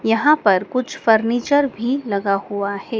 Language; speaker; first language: Hindi; native; Hindi